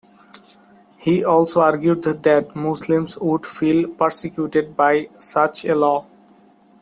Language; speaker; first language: English; non-native, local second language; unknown